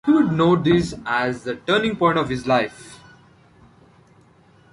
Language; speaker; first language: English; non-native, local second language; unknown